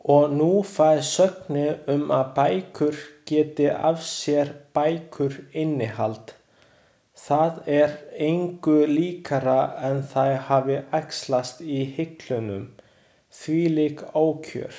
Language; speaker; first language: Icelandic; non-native, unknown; Chinese